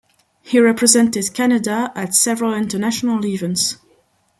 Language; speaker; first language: English; non-native, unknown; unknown